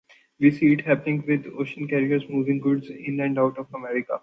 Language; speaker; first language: English; non-native, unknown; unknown